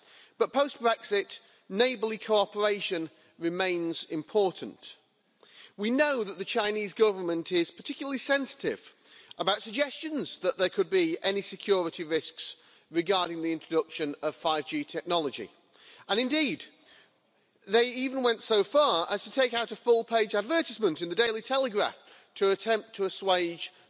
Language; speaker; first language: English; native; English